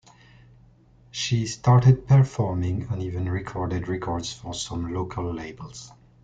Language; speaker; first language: English; non-native, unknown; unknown